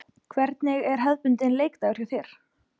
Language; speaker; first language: Icelandic; native; Icelandic